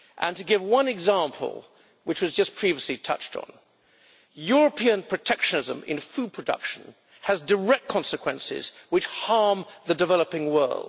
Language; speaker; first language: English; native; English